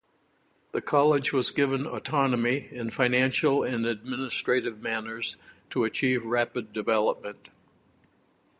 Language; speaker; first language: English; native; English